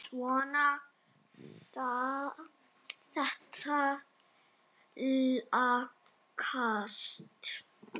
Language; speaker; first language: Icelandic; non-native, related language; Danish